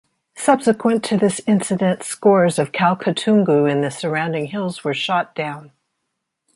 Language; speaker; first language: English; native; English